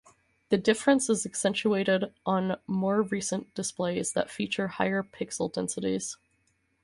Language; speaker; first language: English; native; English